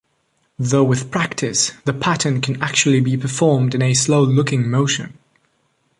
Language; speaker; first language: English; non-native, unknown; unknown